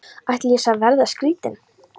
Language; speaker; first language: Icelandic; non-native, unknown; Polish